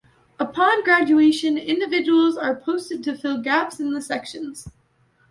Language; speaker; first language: English; native; English